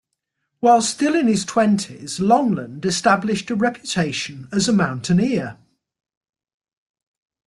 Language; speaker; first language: English; native; English